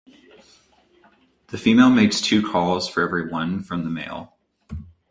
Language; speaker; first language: English; native; English